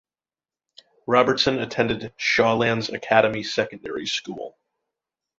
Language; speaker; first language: English; native; English